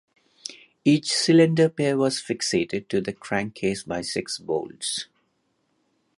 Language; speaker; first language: English; non-native, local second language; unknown